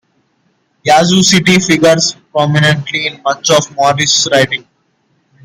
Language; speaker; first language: English; non-native, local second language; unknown